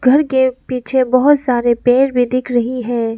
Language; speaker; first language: Hindi; non-native, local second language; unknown